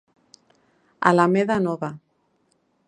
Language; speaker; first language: Galician; native; Galician